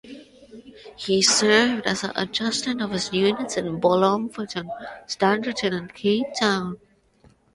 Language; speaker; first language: English; native; English